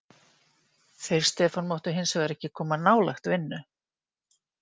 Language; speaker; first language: Icelandic; native; Icelandic